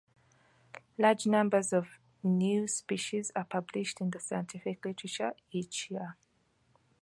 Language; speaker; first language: English; native; English